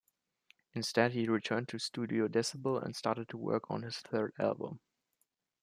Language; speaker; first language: English; non-native, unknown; German